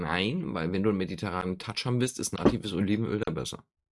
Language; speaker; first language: German; native; German